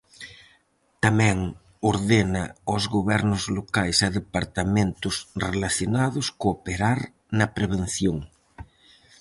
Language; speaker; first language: Galician; native; Galician